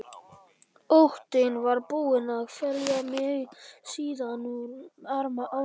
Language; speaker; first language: Icelandic; non-native, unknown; Polish